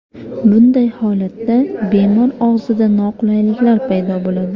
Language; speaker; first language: Uzbek; native; Uzbek